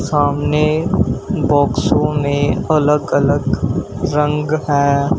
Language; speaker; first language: Hindi; native; Hindi